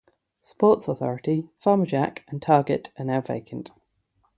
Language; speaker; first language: English; native; English